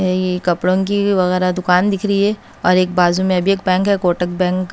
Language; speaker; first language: Hindi; native; Hindi